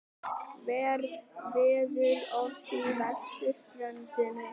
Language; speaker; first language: Icelandic; native; Icelandic